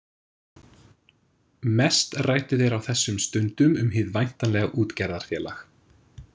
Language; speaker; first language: Icelandic; non-native, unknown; English